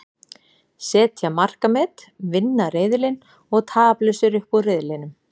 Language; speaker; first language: Icelandic; native; Icelandic